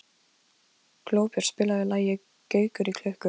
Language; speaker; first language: Icelandic; non-native, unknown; Polish